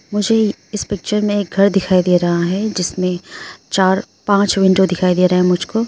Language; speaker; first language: Hindi; early bilingual, other home language; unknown